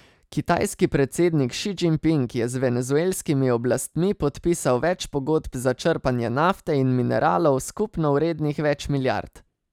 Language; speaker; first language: Slovenian; native; Slovenian